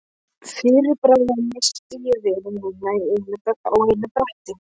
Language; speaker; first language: Icelandic; non-native, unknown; Polish